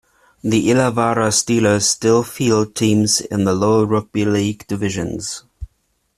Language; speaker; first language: English; native; English